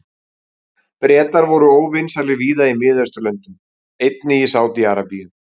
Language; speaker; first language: Icelandic; native; Icelandic